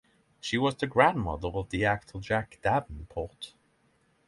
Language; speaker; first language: English; non-native, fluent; Norwegian